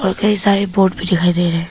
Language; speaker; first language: Hindi; early bilingual, other home language; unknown